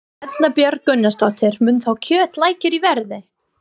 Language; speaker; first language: Icelandic; non-native, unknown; English